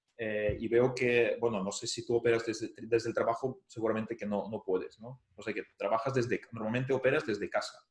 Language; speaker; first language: Spanish; non-native, fluent; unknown